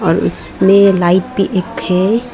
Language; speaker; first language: Hindi; non-native, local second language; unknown